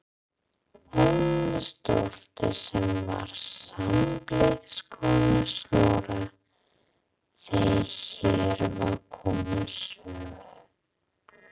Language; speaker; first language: Icelandic; non-native, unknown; English